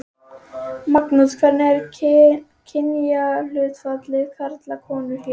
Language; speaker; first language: Icelandic; native; Icelandic